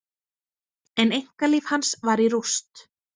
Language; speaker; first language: Icelandic; native; Icelandic